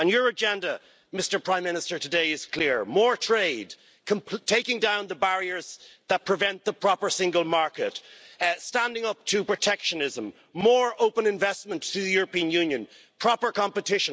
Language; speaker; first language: English; native; English